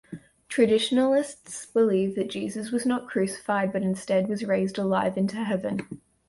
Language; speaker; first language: English; native; English